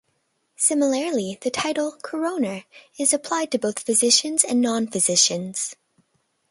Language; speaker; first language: English; native; English